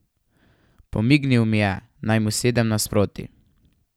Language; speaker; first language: Slovenian; native; Slovenian